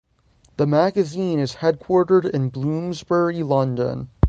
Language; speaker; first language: English; native; English